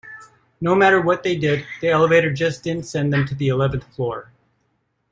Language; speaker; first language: English; native; English